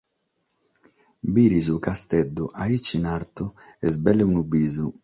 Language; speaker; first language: Sardinian; non-native, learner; Catalan